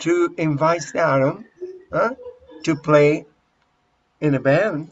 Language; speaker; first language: English; non-native, fluent; Spanish